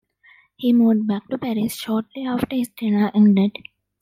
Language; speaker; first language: English; non-native, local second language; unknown